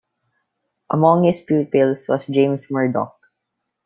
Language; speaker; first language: English; non-native, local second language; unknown